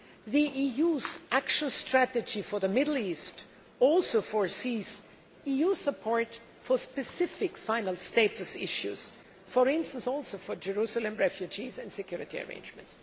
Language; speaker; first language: English; non-native, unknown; German